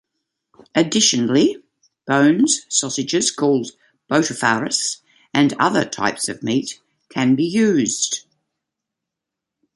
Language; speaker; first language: English; native; English